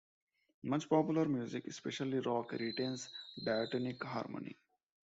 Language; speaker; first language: English; non-native, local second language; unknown